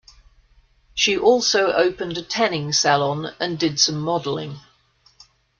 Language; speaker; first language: English; native; English